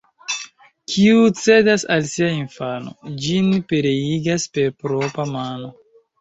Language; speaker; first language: Esperanto; non-native, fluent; Chinese